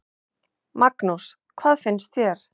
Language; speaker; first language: Icelandic; non-native, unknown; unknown